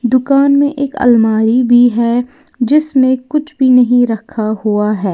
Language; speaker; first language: Hindi; native; Hindi